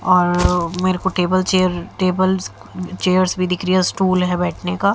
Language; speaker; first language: Hindi; native; Hindi